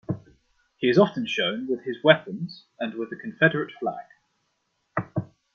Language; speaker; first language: English; non-native, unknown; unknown